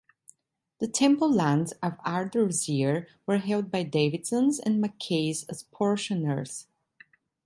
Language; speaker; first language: English; non-native, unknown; Italian